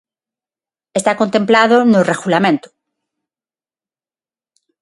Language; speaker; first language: Galician; non-native, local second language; Spanish